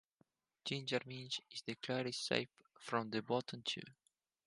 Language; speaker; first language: English; non-native, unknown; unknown